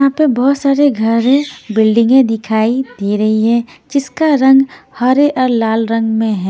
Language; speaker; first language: Hindi; non-native, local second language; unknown